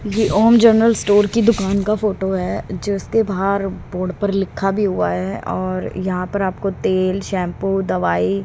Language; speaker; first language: Hindi; native; Hindi